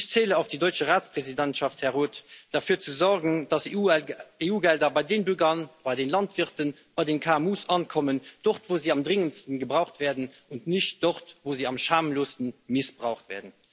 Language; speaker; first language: German; non-native, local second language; Luxembourgish